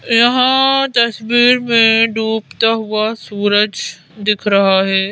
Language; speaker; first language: Hindi; native; Hindi